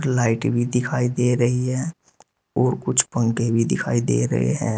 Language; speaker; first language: Hindi; native; Hindi